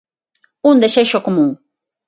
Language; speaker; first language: Galician; non-native, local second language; Spanish